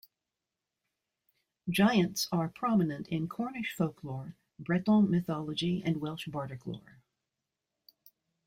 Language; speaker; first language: English; native; English